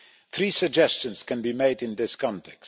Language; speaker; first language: English; non-native, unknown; Polish